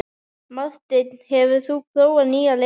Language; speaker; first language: Icelandic; native; Icelandic